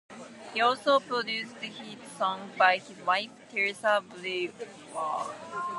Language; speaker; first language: English; non-native, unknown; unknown